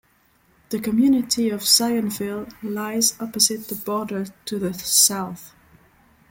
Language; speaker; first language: English; non-native, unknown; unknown